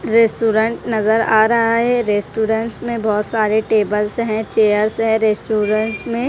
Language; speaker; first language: Hindi; non-native, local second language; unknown